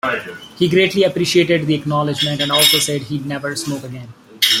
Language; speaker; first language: English; non-native, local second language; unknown